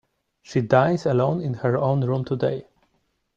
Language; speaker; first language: English; non-native, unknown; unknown